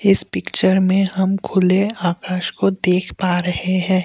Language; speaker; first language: Hindi; non-native, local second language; Assamese